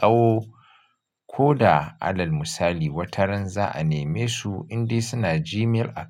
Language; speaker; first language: Hausa; native; Hausa